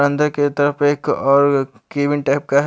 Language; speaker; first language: Hindi; native; Hindi